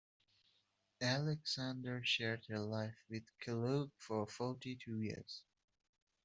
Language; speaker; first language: English; native; English